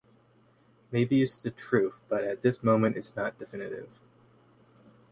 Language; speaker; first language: English; native; English